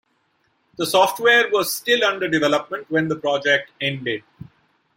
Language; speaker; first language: English; non-native, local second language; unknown